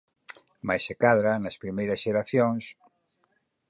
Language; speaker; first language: Galician; native; Galician